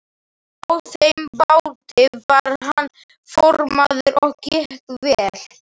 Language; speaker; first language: Icelandic; non-native, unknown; Slovak